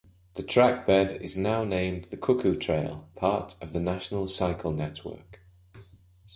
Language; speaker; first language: English; native; English